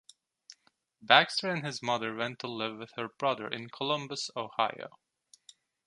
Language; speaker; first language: English; non-native, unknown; Turkish